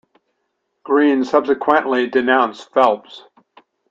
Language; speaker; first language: English; native; English